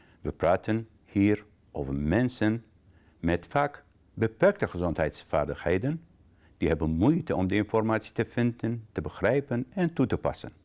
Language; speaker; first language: Dutch; non-native, fluent; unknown